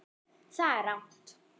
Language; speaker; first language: Icelandic; non-native, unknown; German